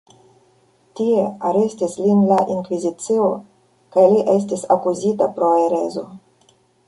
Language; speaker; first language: Esperanto; non-native, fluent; Russian